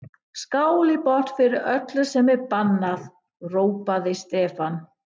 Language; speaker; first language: Icelandic; non-native, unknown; English